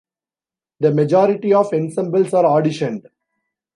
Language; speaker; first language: English; non-native, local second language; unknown